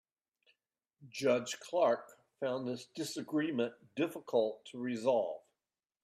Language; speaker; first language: English; native; English